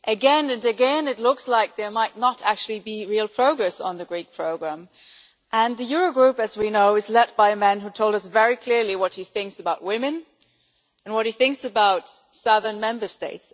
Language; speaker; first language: English; non-native, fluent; German